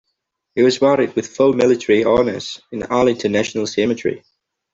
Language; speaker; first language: English; non-native, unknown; Catalan